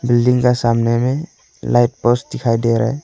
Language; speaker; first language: Hindi; non-native, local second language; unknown